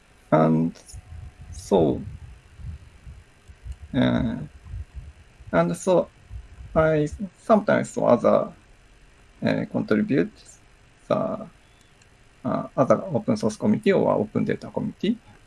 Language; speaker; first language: English; non-native, learner; Japanese